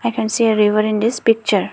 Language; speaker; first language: English; non-native, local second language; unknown